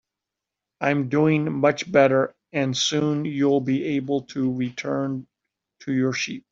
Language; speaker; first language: English; native; English